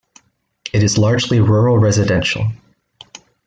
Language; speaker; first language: English; native; English